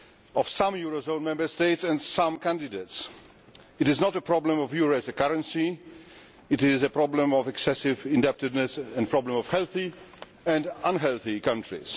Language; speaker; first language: English; non-native, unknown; Polish